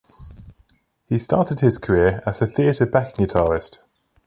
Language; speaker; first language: English; native; English